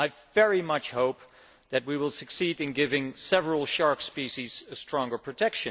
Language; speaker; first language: English; non-native, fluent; Dutch